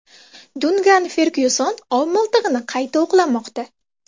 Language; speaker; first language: Uzbek; native; Uzbek